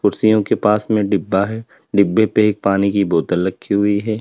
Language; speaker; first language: Hindi; native; Hindi